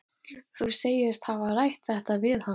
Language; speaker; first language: Icelandic; non-native, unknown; Thai